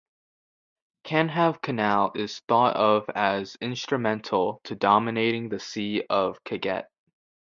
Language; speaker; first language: English; native; English